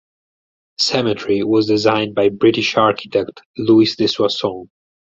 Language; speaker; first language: English; non-native, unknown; Italian